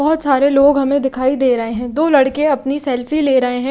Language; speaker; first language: Hindi; native; Hindi